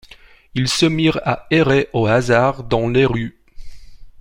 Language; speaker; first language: French; non-native, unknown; Romanian